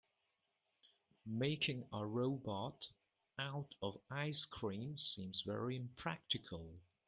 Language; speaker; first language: English; non-native, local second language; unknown